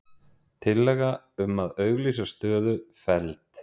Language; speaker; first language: Icelandic; native; Icelandic